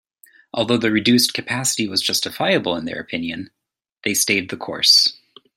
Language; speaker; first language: English; native; English